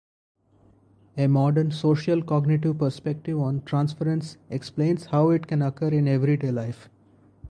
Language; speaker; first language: English; non-native, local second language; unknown